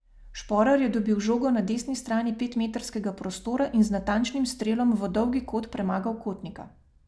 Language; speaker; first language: Slovenian; native; Slovenian